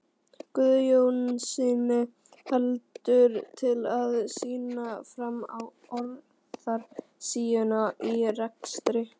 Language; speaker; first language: Icelandic; native; Icelandic